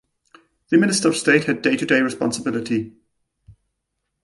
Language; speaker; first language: English; non-native, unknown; German